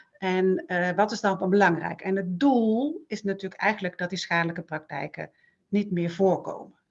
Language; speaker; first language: Dutch; native; Dutch